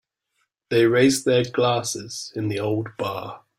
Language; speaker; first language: English; native; English